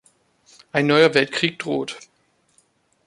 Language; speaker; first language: German; native; German